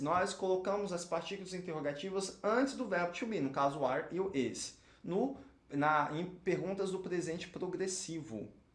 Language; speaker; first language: Portuguese; native; Portuguese